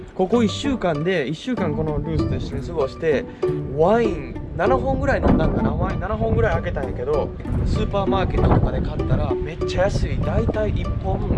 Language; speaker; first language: Japanese; native; Japanese